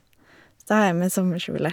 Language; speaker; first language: Norwegian; native; Norwegian